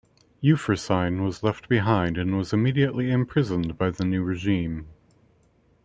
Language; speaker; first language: English; native; English